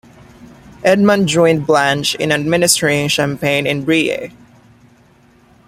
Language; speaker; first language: English; non-native, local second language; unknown